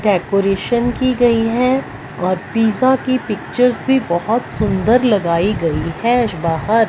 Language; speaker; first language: Hindi; non-native, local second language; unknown